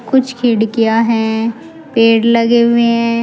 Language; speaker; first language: Hindi; native; Hindi